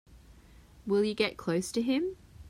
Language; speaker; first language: English; native; English